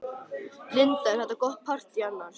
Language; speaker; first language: Icelandic; native; Icelandic